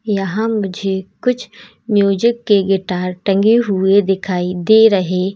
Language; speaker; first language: Hindi; native; Hindi